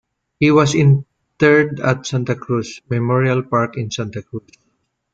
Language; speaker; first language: English; non-native, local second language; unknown